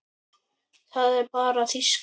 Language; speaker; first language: Icelandic; native; Icelandic